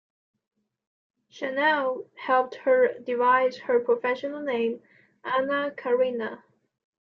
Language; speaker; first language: English; non-native, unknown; Chinese